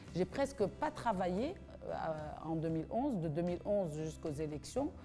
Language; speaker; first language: French; non-native, local second language; Arabic